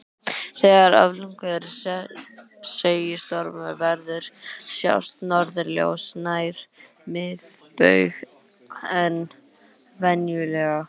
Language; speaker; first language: Icelandic; native; Icelandic